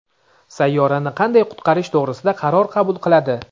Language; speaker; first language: Uzbek; native; Uzbek